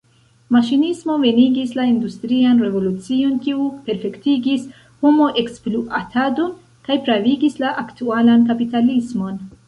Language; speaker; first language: Esperanto; non-native, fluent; Central Kurdish